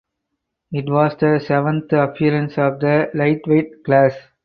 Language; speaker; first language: English; non-native, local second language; Tamil